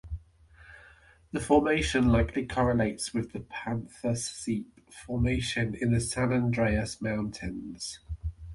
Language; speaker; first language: English; native; English